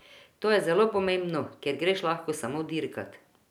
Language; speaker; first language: Slovenian; non-native, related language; Croatian